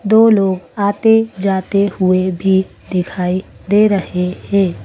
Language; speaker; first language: Hindi; native; Hindi